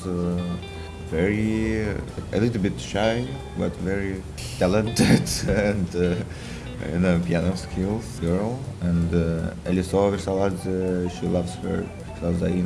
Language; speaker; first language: English; non-native, fluent; Russian